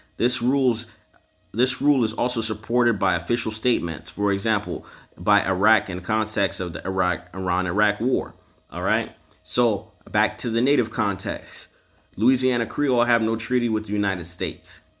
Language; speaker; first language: English; native; English